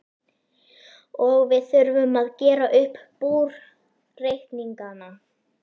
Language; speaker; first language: Icelandic; native; Icelandic